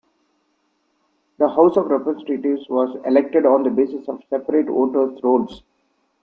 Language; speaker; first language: English; non-native, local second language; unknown